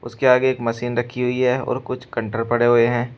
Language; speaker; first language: Hindi; native; Hindi